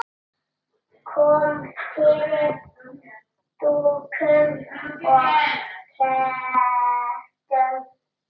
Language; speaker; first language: Icelandic; non-native, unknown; Italian